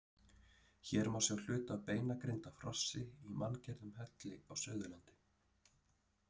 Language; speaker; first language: Icelandic; native; Icelandic